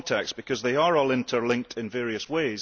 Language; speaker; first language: English; early bilingual, heritage; English